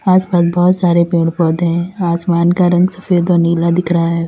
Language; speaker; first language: Hindi; native; Hindi